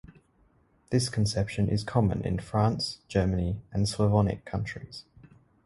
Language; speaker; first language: English; native; English